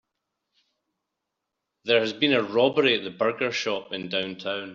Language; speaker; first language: English; native; English